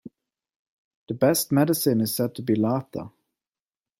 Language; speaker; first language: English; non-native, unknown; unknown